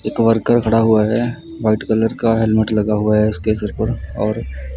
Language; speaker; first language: Hindi; non-native, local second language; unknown